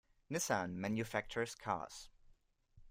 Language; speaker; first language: English; non-native, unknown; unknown